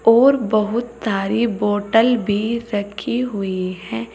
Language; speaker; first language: Hindi; native; Hindi